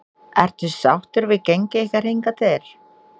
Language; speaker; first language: Icelandic; non-native, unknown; Indonesian